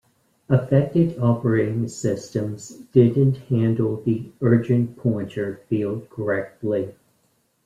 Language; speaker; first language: English; native; English